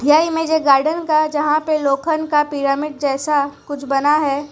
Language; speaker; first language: Hindi; non-native, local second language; Gujarati